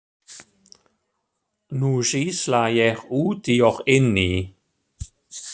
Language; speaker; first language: Icelandic; non-native, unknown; German